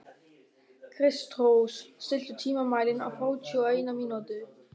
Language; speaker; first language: Icelandic; non-native, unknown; German